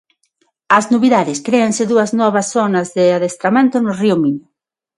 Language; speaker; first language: Galician; non-native, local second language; Spanish